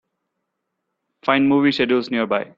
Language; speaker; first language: English; non-native, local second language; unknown